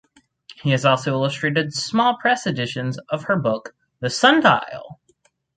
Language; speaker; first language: English; native; English